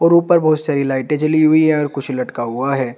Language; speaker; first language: Hindi; native; Hindi